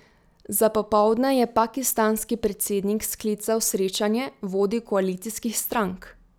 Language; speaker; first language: Slovenian; native; Slovenian